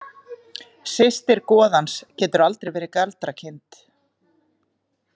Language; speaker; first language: Icelandic; native; Icelandic